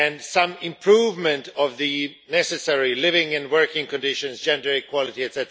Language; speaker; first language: English; non-native, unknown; Swedish